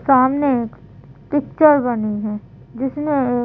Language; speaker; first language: Hindi; native; Hindi